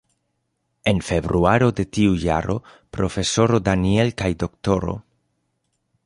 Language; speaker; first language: Esperanto; non-native, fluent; Spanish